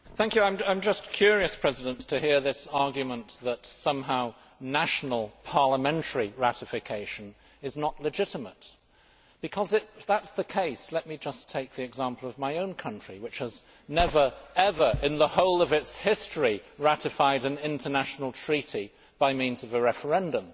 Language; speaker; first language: English; native; English